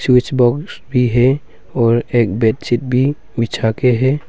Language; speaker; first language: Hindi; early bilingual, other home language; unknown